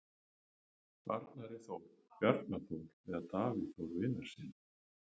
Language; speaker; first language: Icelandic; native; Icelandic